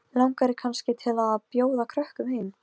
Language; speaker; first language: Icelandic; non-native, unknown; Polish